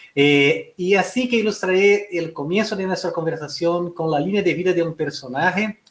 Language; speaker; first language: Spanish; non-native, related language; Portuguese